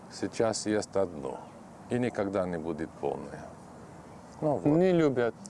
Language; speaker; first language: Russian; non-native, learner; Portuguese